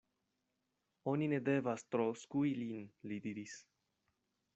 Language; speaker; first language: Esperanto; non-native, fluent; Spanish